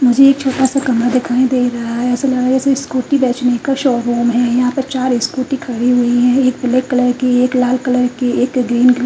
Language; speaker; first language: Hindi; non-native, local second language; Punjabi